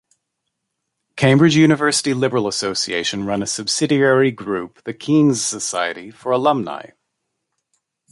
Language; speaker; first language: English; native; English